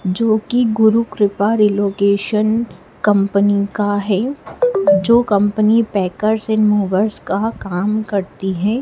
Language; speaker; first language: Hindi; native; Hindi